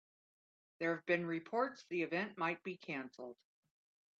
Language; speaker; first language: English; native; English